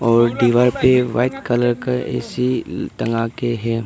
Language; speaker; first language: Hindi; non-native, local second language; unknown